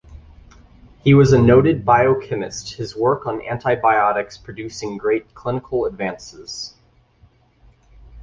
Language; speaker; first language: English; native; English